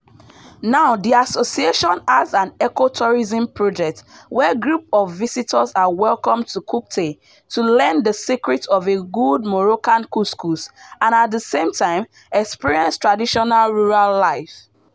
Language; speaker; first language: English; non-native, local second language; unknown